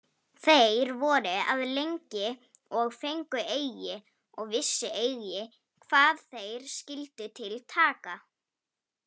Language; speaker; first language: Icelandic; non-native, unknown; Polish